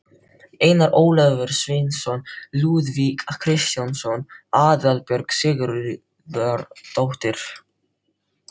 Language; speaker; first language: Icelandic; non-native, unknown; Filipino